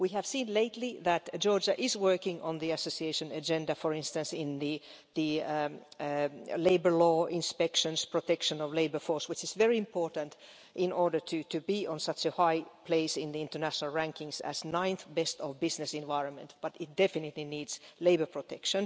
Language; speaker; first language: English; non-native, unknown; Finnish